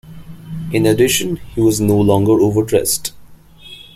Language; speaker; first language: English; non-native, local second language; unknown